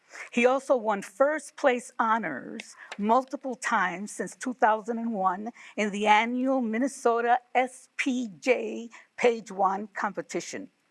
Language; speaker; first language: English; early bilingual, other home language; Spanish